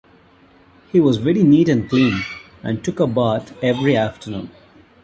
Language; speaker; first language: English; non-native, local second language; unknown